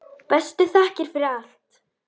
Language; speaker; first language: Icelandic; native; Icelandic